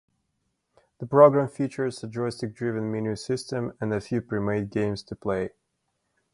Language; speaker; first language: English; native; English